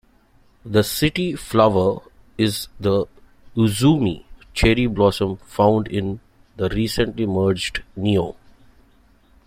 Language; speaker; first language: English; non-native, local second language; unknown